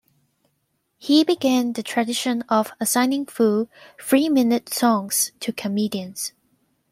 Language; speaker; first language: English; non-native, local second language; Cantonese